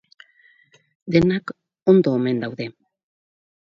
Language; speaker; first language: Basque; native; Basque